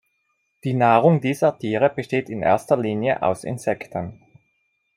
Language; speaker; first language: German; non-native, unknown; Italian